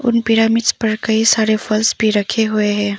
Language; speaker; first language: Hindi; non-native, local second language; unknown